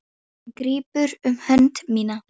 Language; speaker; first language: Icelandic; native; Icelandic